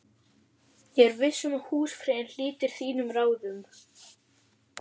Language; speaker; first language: Icelandic; native; Icelandic